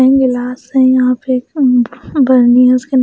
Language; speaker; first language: Hindi; non-native, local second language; Punjabi